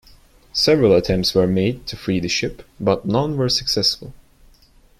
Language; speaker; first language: English; non-native, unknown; Turkish